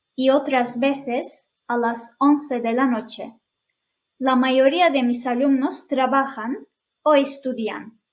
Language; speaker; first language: Spanish; non-native, fluent; Turkish